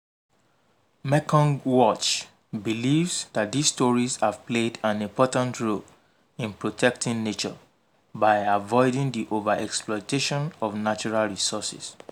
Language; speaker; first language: English; non-native, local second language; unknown